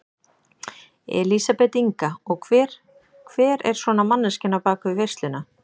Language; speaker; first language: Icelandic; native; Icelandic